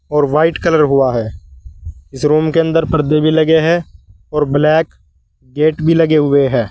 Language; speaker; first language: Hindi; native; Hindi